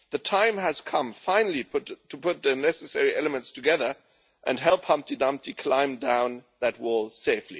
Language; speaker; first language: English; non-native, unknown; German